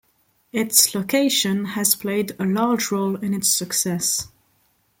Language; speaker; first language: English; non-native, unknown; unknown